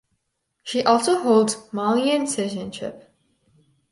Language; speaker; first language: English; native; English